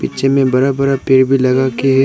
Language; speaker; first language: Hindi; early bilingual, other home language; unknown